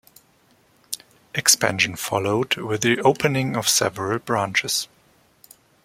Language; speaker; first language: English; non-native, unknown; German